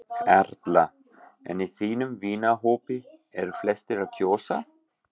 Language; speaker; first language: Icelandic; non-native, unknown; German